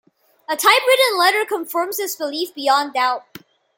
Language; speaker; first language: English; non-native, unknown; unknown